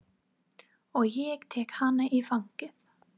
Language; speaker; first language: Icelandic; non-native, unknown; English